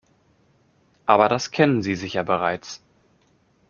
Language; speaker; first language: German; native; German